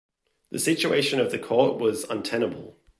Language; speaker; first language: English; native; English